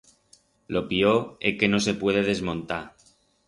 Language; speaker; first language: Aragonese; non-native, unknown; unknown